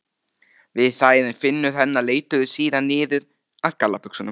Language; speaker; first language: Icelandic; native; Icelandic